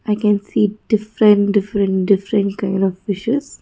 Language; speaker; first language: English; non-native, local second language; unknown